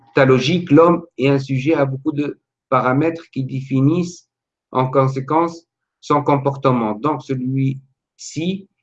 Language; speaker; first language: French; non-native, local second language; Arabic